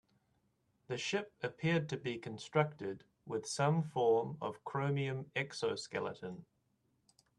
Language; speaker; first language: English; native; English